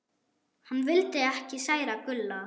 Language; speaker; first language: Icelandic; non-native, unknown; German